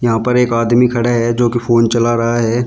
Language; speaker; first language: Hindi; native; Hindi